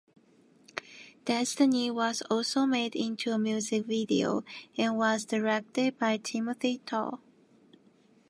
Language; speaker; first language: English; non-native, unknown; Japanese